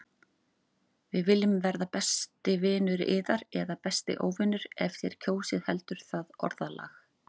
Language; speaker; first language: Icelandic; native; Icelandic